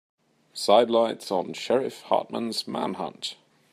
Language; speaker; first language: English; native; English